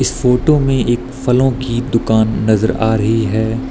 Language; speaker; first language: Hindi; native; Hindi